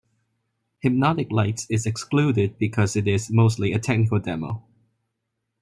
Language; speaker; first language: English; non-native, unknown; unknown